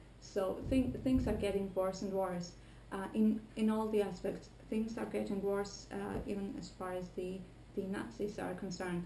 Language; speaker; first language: English; non-native, fluent; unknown